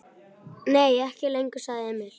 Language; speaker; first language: Icelandic; native; Icelandic